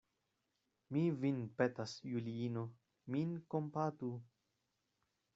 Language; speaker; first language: Esperanto; non-native, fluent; Spanish